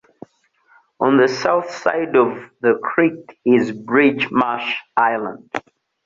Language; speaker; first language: English; non-native, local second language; Ganda